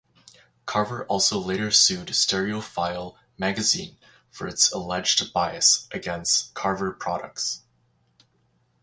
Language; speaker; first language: English; native; English